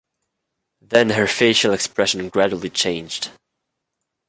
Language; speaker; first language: English; non-native, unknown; French